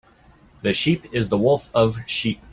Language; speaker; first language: English; native; English